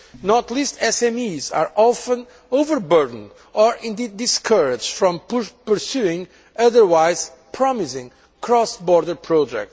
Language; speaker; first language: English; non-native, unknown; Portuguese